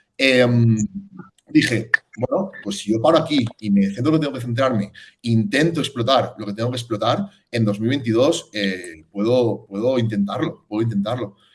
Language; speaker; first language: Spanish; native; Spanish